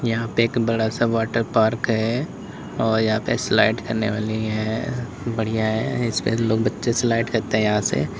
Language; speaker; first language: Hindi; native; Hindi